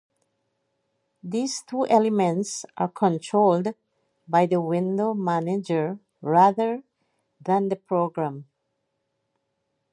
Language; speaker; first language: English; native; English